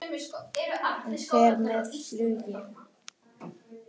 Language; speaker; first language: Icelandic; native; Icelandic